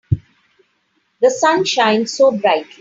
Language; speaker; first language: English; non-native, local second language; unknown